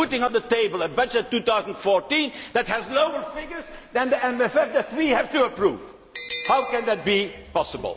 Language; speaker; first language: English; non-native, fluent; Dutch